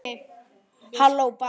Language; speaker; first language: Icelandic; native; Icelandic